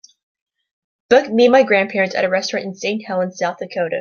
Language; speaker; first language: English; native; English